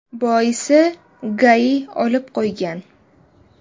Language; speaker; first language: Uzbek; native; Uzbek